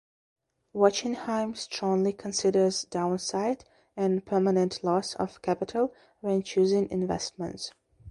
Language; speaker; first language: English; non-native, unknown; Belarusian